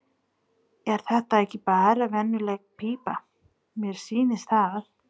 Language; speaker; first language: Icelandic; non-native, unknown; Nepali